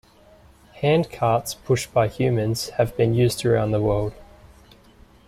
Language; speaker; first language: English; native; English